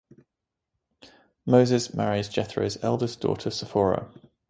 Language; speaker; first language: English; native; English